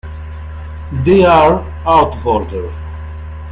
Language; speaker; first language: English; native; English